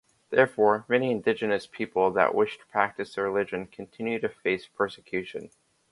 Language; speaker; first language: English; native; English